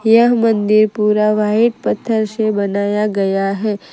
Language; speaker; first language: Hindi; non-native, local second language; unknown